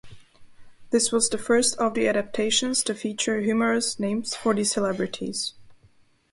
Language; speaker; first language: English; non-native, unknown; Slovak